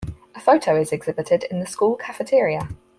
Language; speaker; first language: English; native; English